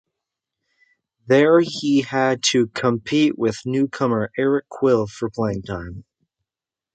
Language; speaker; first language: English; native; English